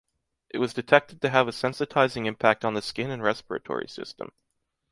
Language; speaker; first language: English; native; English